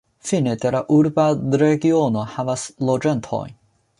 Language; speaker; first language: Esperanto; non-native, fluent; Chinese